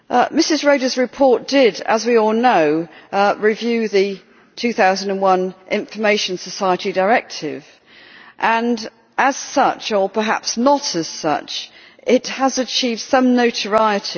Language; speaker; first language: English; native; English